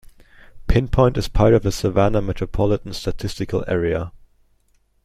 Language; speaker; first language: English; native; English